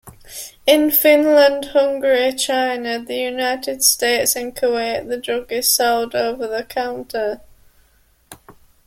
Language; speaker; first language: English; native; English